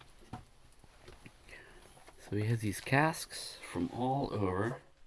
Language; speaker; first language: English; native; English